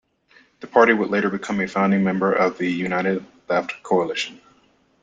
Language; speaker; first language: English; native; English